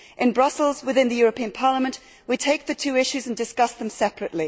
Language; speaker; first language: English; native; English